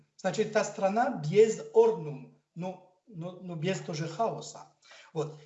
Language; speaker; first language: Russian; non-native, fluent; French